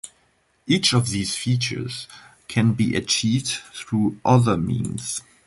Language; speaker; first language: English; non-native, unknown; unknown